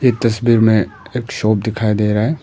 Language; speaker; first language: Hindi; non-native, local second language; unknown